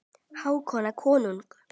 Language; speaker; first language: Icelandic; native; Icelandic